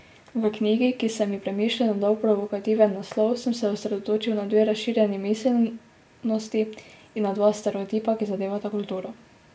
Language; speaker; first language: Slovenian; native; Slovenian